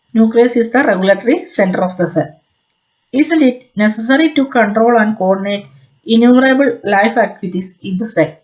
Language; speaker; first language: English; non-native, local second language; Malayalam